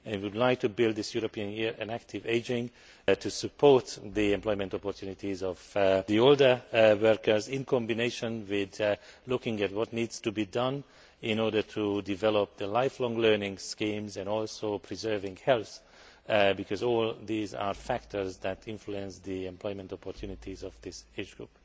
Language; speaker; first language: English; non-native, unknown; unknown